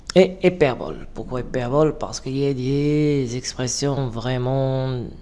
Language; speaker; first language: French; non-native, local second language; Arabic